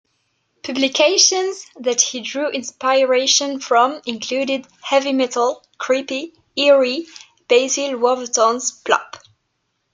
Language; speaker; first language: English; non-native, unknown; French